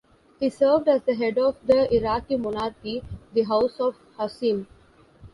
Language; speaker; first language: English; non-native, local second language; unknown